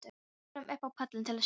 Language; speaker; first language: Icelandic; non-native, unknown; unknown